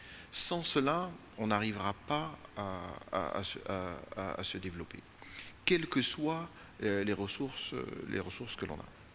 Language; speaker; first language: French; non-native, local second language; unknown